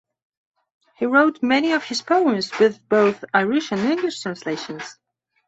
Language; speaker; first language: English; non-native, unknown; Belarusian